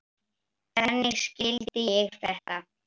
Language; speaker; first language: Icelandic; native; Icelandic